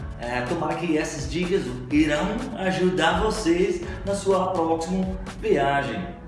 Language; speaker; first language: Portuguese; non-native, fluent; English